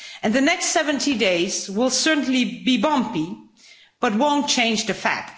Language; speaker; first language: English; non-native, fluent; Dutch